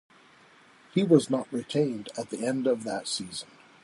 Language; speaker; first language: English; native; English